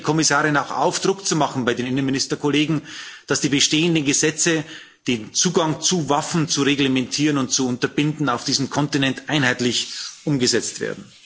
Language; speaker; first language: German; native; German